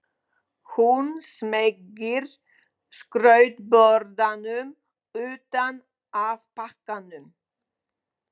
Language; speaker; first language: Icelandic; non-native, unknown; Polish